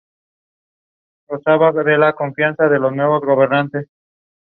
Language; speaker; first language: English; non-native, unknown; Spanish